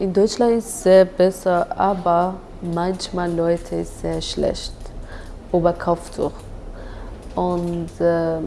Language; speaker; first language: German; non-native, learner; Persian